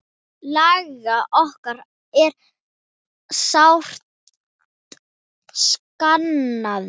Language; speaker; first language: Icelandic; non-native, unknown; Thai